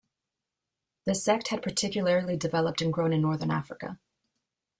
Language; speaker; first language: English; native; English